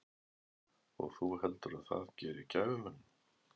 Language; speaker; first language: Icelandic; native; Icelandic